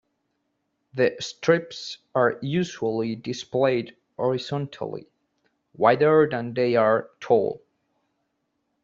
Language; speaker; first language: English; native; English